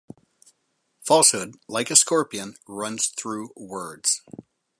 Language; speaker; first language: English; native; English